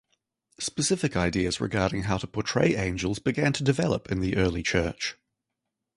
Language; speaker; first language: English; native; English